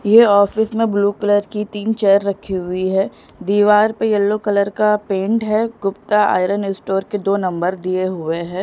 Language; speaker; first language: Hindi; non-native, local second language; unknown